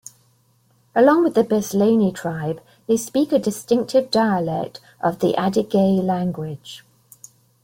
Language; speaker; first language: English; native; English